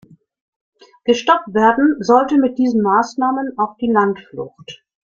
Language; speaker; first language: German; native; German